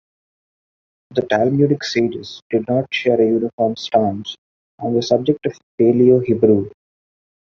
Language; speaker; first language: English; non-native, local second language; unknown